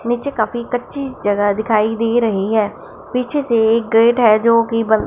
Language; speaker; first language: Hindi; non-native, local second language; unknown